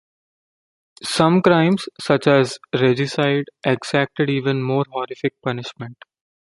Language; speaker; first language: English; non-native, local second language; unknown